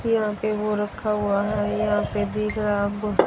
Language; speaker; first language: Hindi; native; Hindi